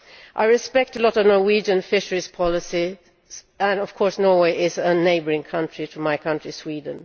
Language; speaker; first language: English; non-native, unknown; Swedish